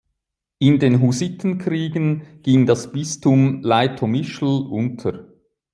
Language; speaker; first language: German; native; German